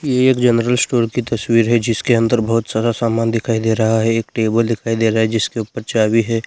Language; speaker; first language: Hindi; non-native, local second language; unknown